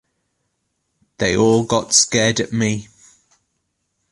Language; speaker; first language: English; native; English